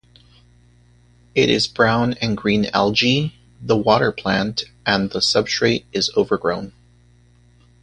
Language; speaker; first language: English; native; English